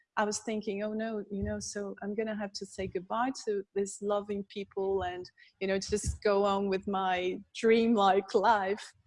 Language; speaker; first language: English; non-native, fluent; Portuguese